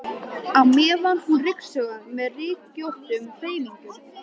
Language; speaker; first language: Icelandic; native; Icelandic